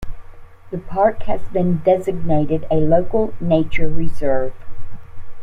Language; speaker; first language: English; native; English